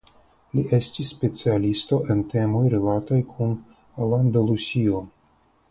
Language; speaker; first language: Esperanto; non-native, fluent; Russian